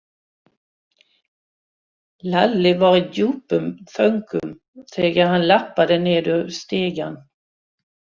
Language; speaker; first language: Icelandic; non-native, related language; Swedish